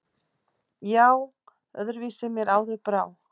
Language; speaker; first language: Icelandic; native; Icelandic